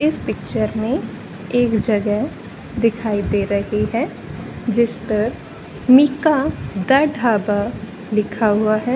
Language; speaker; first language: Hindi; native; Hindi